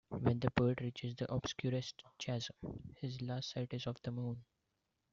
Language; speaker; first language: English; non-native, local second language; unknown